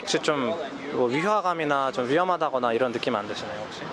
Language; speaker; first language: Korean; native; Korean